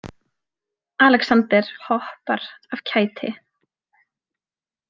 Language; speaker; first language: Icelandic; native; Icelandic